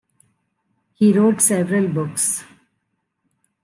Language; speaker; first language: English; non-native, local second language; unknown